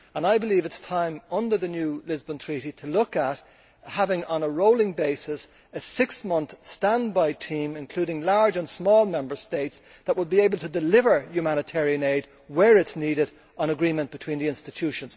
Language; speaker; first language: English; native; English